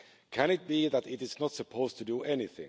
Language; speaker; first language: English; non-native, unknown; Finnish